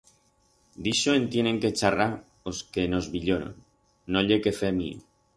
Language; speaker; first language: Aragonese; non-native, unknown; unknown